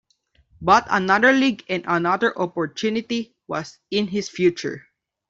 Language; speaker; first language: English; non-native, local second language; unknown